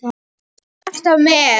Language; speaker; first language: Icelandic; non-native, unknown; Polish